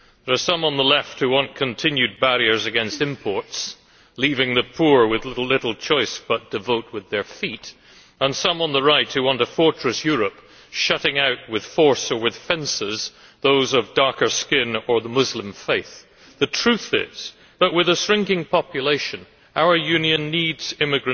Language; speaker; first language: English; native; English